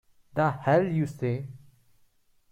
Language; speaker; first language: English; non-native, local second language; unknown